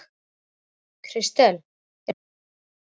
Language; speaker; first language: Icelandic; native; Icelandic